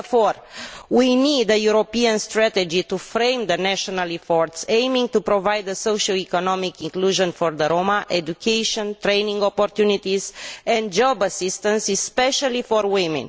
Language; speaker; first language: English; non-native, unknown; Romanian